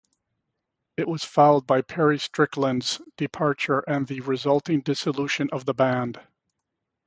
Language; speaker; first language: English; native; English